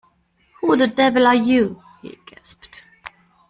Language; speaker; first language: English; non-native, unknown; German